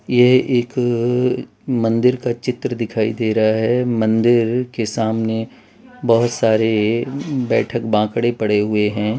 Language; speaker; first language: Hindi; non-native, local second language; Gujarati